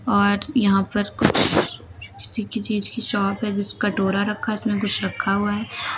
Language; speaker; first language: Hindi; native; Hindi